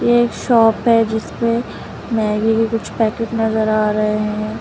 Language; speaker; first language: Hindi; native; Hindi